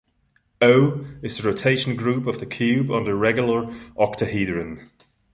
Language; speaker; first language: English; non-native, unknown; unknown